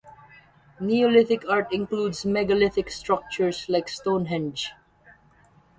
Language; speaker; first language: English; non-native, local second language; Waray